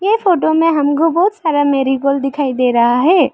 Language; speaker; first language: Hindi; early bilingual, other home language; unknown